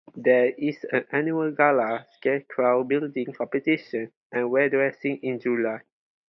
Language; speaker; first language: English; non-native, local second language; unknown